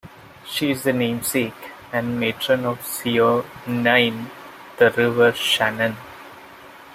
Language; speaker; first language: English; non-native, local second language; Malayalam